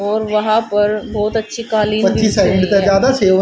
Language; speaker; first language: Hindi; native; Hindi